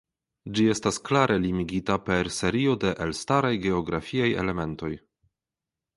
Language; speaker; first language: Esperanto; non-native, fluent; Polish